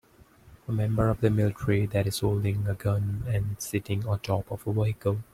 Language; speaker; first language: English; non-native, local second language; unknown